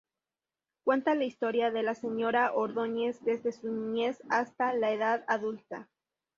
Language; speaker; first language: Spanish; native; Spanish